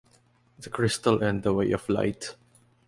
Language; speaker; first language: English; non-native, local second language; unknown